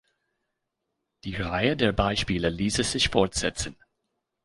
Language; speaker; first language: German; non-native, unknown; English